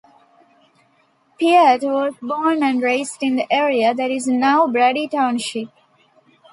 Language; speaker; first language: English; non-native, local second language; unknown